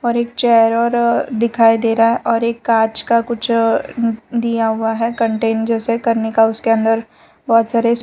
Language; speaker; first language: Hindi; non-native, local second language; Gujarati